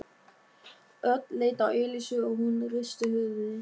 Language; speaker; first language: Icelandic; non-native, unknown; German